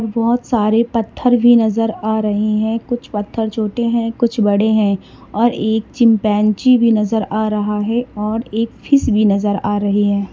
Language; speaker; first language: Hindi; native; Hindi